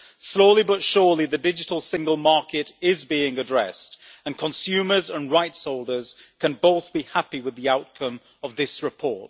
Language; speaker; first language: English; native; English